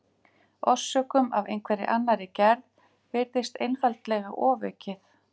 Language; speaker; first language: Icelandic; native; Icelandic